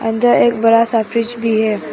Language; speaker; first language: Hindi; non-native, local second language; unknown